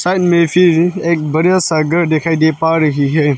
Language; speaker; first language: Hindi; non-native, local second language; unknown